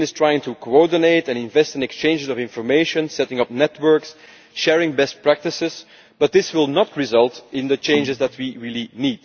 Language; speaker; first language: English; non-native, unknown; Dutch